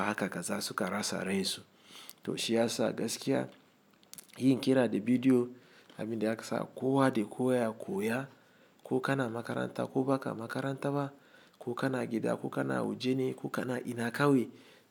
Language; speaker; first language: Hausa; non-native, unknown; Igbo